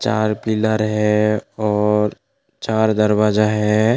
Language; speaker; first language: Hindi; non-native, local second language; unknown